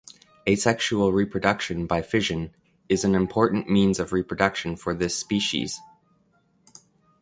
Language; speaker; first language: English; native; English